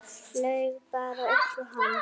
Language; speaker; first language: Icelandic; native; Icelandic